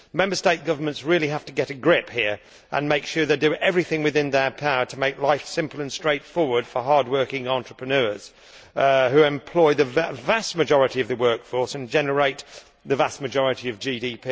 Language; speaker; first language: English; native; English